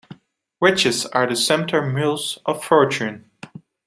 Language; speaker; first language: English; non-native, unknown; Dutch